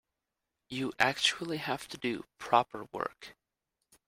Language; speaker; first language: English; native; English